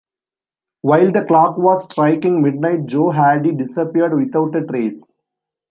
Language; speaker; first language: English; non-native, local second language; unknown